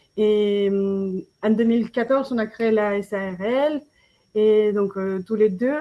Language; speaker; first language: French; non-native, fluent; Spanish